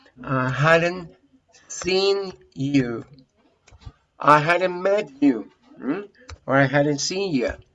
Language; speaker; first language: English; non-native, fluent; Spanish